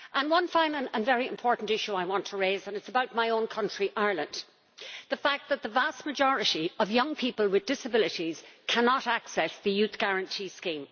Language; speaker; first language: English; native; English